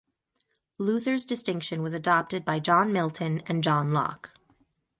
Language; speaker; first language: English; native; English